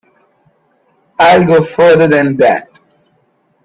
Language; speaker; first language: English; non-native, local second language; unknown